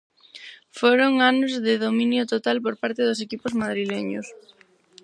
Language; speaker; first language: Galician; non-native, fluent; Spanish